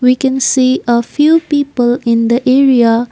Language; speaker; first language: English; non-native, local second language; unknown